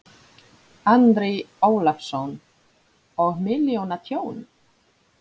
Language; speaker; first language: Icelandic; non-native, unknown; Polish